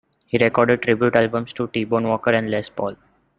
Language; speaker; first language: English; non-native, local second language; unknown